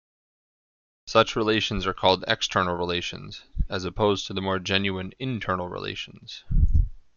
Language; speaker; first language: English; native; English